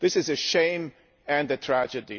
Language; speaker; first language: English; non-native, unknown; German